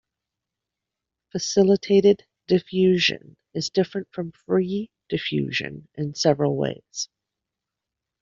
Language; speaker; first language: English; native; English